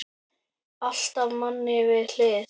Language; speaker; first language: Icelandic; native; Icelandic